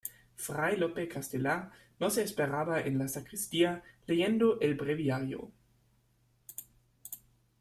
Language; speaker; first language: Spanish; non-native, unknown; German